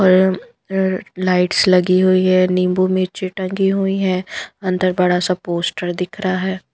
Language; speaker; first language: Hindi; non-native, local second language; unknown